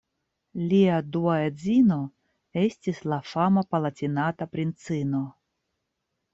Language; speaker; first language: Esperanto; non-native, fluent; Russian